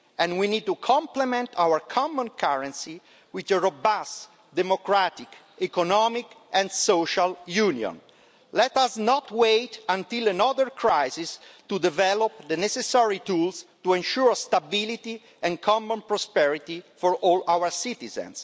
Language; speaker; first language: English; non-native, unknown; Italian